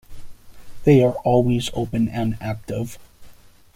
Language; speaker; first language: English; native; English